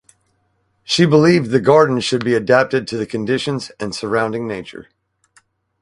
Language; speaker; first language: English; native; English